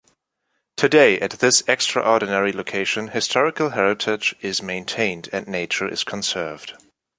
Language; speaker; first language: English; non-native, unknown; German